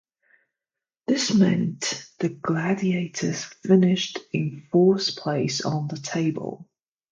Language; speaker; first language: English; non-native, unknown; Chinese